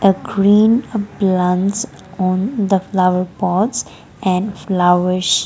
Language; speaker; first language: English; non-native, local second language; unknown